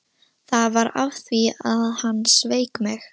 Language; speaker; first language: Icelandic; non-native, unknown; Russian